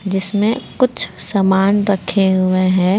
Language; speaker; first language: Hindi; native; Hindi